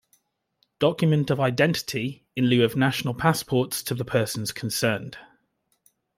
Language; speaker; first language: English; native; English